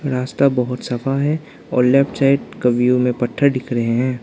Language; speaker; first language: Hindi; non-native, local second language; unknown